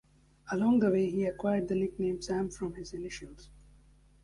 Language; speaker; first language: English; native; English